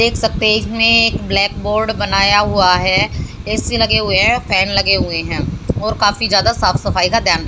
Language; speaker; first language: Hindi; native; Hindi